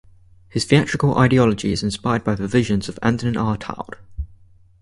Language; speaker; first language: English; native; English